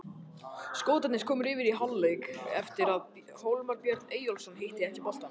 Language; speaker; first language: Icelandic; native; Icelandic